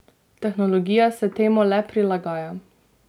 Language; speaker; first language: Slovenian; native; Slovenian